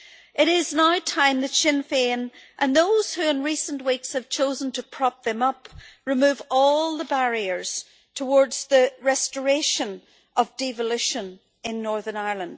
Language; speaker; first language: English; native; English